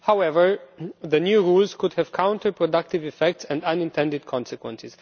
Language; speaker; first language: English; non-native, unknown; Romanian